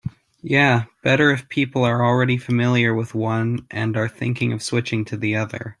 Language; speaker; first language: English; native; English